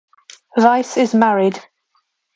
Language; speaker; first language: English; native; English